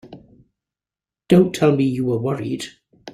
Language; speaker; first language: English; native; English